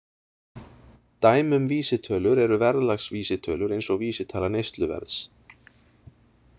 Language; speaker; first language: Icelandic; native; Icelandic